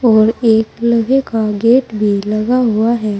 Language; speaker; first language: Hindi; native; Hindi